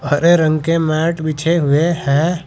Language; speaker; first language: Hindi; native; Hindi